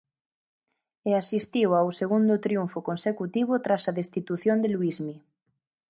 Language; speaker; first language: Galician; native; Galician